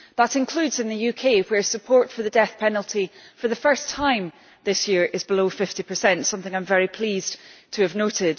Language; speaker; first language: English; native; English